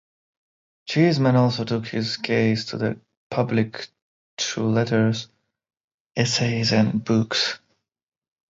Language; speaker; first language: English; non-native, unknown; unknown